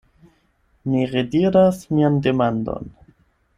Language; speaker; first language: Esperanto; non-native, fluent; German